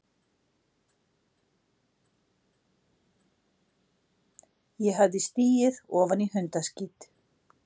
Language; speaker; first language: Icelandic; native; Icelandic